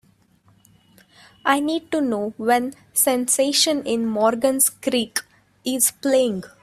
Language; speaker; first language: English; non-native, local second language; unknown